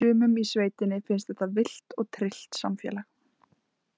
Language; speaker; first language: Icelandic; native; Icelandic